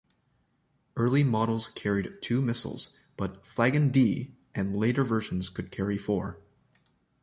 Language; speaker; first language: English; native; English